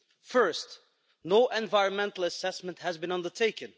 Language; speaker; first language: English; non-native, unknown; Dutch